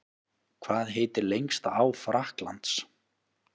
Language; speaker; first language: Icelandic; native; Icelandic